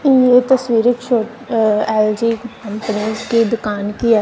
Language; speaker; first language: Hindi; non-native, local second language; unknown